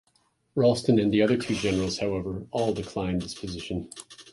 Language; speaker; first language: English; native; English